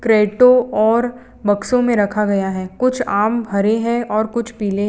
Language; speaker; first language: Hindi; non-native, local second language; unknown